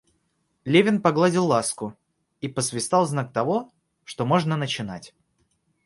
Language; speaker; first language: Russian; native; Russian